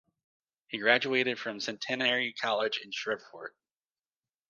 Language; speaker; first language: English; native; English